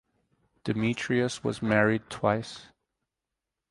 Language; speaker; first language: English; native; English